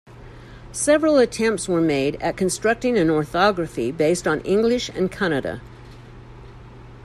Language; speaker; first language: English; native; English